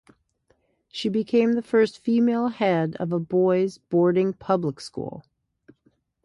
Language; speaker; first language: English; native; English